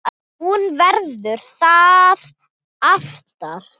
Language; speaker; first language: Icelandic; non-native, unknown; Thai